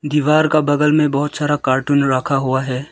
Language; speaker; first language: Hindi; early bilingual, other home language; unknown